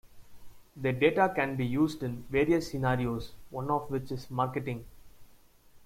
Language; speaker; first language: English; non-native, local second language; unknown